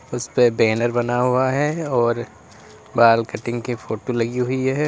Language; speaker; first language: Hindi; native; Hindi